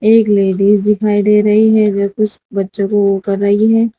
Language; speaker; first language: Hindi; non-native, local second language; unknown